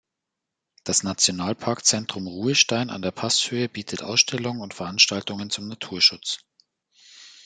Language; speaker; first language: German; native; German